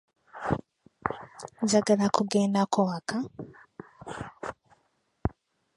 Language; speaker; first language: English; native; English